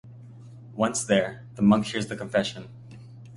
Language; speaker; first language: English; native; English